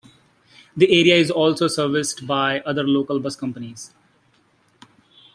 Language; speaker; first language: English; non-native, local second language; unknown